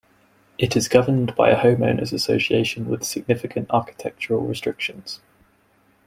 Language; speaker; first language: English; native; English